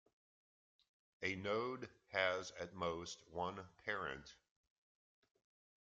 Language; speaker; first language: English; native; English